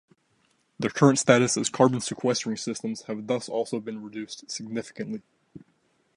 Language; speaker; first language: English; native; English